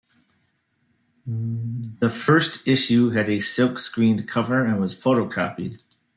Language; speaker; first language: English; native; English